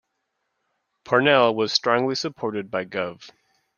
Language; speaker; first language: English; native; English